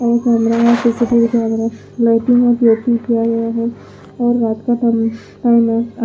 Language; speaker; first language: Hindi; non-native, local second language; Punjabi